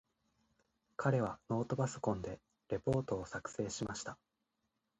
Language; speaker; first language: Japanese; native; Japanese